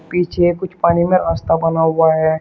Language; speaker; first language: Hindi; native; Hindi